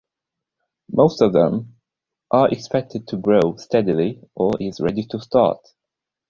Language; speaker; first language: English; non-native, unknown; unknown